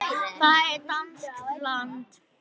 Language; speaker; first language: Icelandic; native; Icelandic